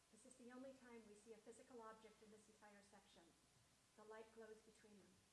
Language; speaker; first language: English; native; English